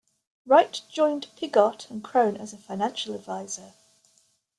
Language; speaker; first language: English; native; English